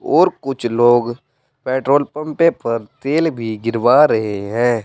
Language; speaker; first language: Hindi; native; Hindi